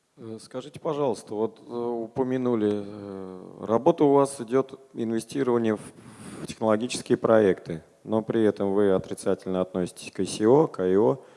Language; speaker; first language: Russian; native; Russian